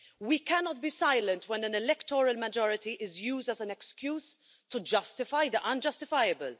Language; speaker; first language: English; non-native, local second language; Maltese